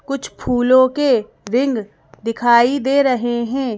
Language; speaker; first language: Hindi; native; Hindi